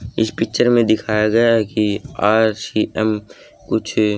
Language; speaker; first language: Hindi; native; Hindi